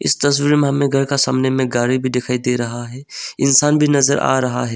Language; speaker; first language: Hindi; non-native, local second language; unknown